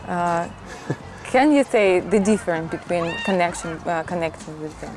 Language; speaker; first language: English; non-native, learner; Russian